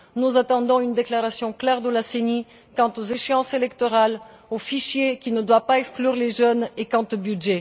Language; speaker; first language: French; non-native, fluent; Bulgarian